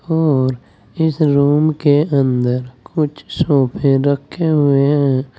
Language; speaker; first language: Hindi; native; Hindi